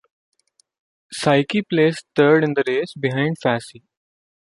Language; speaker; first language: English; non-native, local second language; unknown